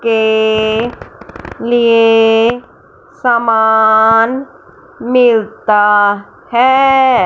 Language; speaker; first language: Hindi; non-native, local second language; Punjabi